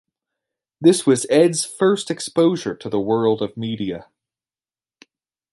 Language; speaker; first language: English; native; English